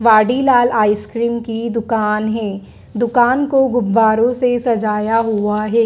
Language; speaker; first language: Hindi; native; Hindi